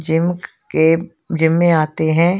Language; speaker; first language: Hindi; non-native, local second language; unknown